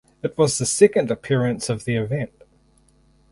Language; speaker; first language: English; native; English